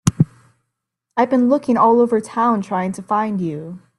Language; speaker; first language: English; native; English